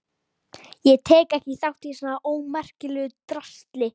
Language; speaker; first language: Icelandic; native; Icelandic